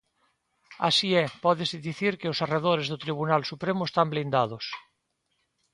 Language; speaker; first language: Galician; native; Galician